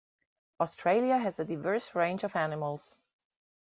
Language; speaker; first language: English; non-native, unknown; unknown